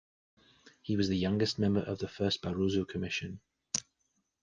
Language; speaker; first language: English; native; English